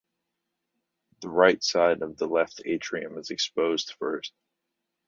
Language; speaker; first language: English; native; English